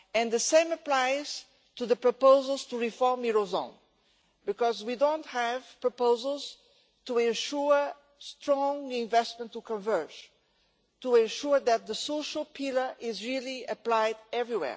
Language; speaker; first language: English; non-native, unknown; Portuguese